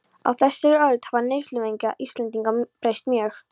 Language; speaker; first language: Icelandic; non-native, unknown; Polish